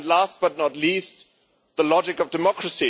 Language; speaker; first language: English; non-native, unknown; German